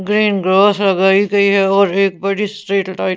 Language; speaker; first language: Hindi; non-native, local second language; Punjabi